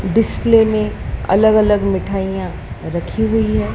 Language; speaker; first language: Hindi; native; Hindi